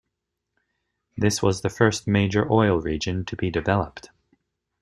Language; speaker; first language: English; native; English